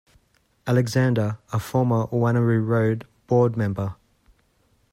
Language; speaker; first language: English; native; English